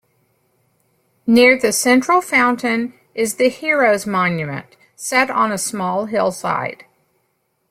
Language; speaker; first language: English; native; English